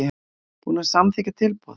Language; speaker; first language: Icelandic; native; Icelandic